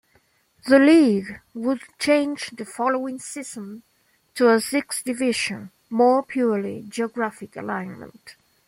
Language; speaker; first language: English; non-native, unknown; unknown